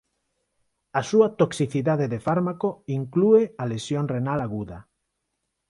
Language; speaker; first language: Galician; non-native, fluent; Spanish